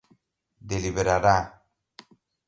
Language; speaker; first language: Portuguese; non-native, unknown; Galician